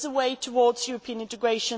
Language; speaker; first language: English; non-native, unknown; Swedish